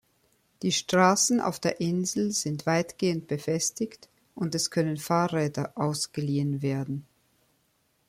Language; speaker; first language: German; native; German